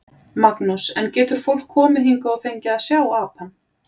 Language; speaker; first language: Icelandic; native; Icelandic